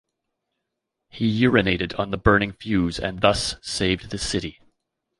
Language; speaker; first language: English; native; English